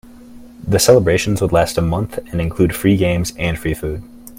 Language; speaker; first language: English; native; English